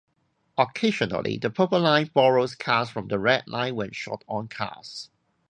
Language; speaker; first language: English; non-native, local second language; Cantonese